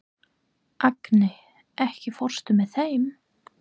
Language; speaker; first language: Icelandic; non-native, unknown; English